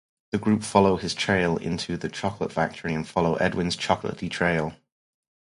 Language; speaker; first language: English; native; English